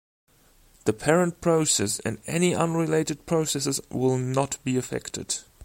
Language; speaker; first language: English; non-native, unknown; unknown